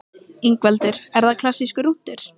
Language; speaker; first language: Icelandic; native; Icelandic